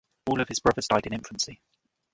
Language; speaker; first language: English; native; English